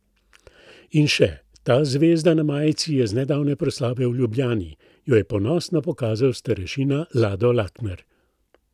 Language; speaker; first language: Slovenian; native; Slovenian